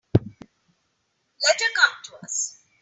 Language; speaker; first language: English; non-native, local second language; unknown